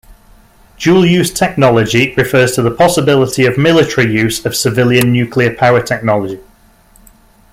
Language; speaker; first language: English; native; English